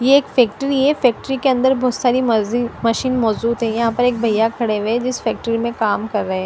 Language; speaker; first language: Hindi; non-native, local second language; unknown